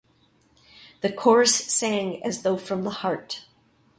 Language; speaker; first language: English; native; English